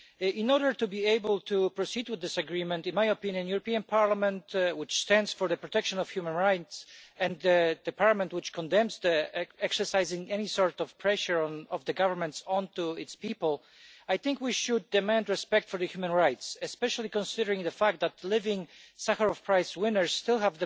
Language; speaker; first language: English; non-native, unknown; Polish